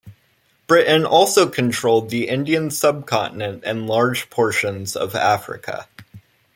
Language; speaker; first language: English; native; English